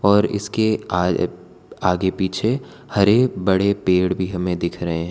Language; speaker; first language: Hindi; non-native, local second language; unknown